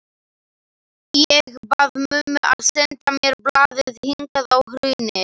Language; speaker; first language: Icelandic; non-native, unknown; Slovak